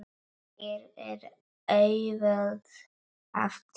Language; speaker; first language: Icelandic; non-native, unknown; Polish